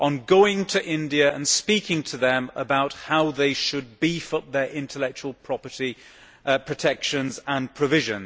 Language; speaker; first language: English; native; English